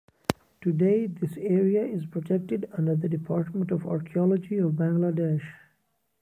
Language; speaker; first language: English; non-native, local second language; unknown